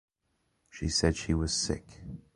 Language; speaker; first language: English; native; English